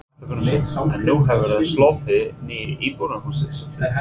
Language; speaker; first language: Icelandic; non-native, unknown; English